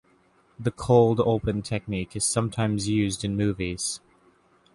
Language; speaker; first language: English; native; English